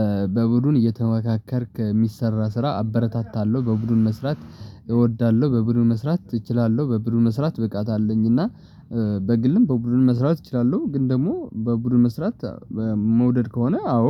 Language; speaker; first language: Amharic; non-native, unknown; Tigrinya